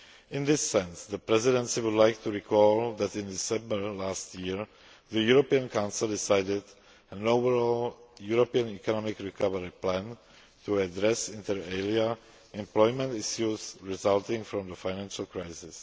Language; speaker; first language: English; non-native, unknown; Czech